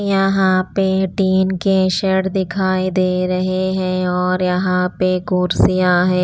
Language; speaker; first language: Hindi; non-native, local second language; Punjabi